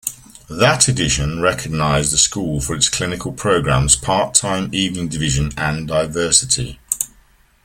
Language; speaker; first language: English; native; English